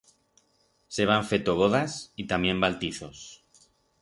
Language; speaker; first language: Aragonese; non-native, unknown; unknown